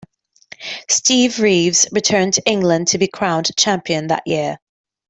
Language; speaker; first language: English; native; English